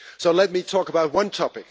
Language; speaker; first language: English; non-native, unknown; Dutch